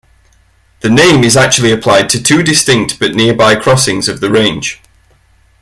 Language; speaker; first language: English; native; English